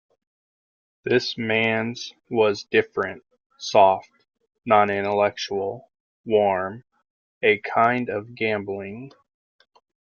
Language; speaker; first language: English; native; English